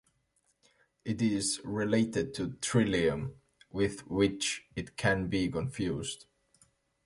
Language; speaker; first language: English; non-native, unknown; Estonian